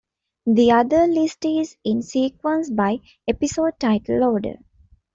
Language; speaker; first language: English; non-native, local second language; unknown